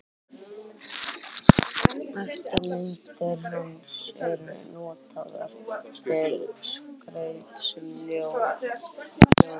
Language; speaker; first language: Icelandic; native; Icelandic